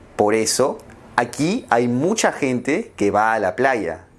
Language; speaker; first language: Spanish; native; Spanish